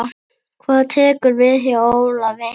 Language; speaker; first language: Icelandic; native; Icelandic